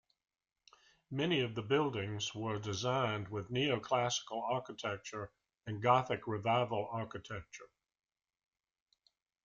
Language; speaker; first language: English; native; English